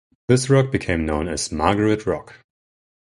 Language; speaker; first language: English; non-native, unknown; German